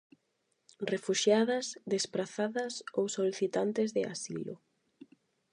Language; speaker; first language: Galician; non-native, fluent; Spanish